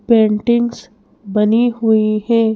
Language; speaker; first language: Hindi; native; Hindi